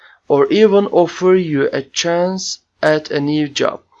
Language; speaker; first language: English; non-native, fluent; Turkish